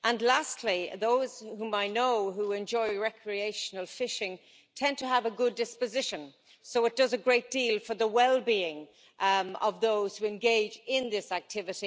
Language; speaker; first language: English; native; English